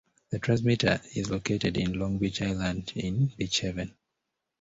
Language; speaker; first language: English; native; English